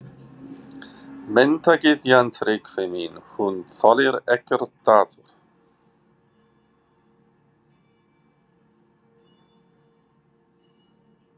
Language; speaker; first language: Icelandic; non-native, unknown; English